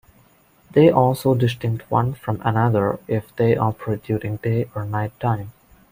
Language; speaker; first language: English; non-native, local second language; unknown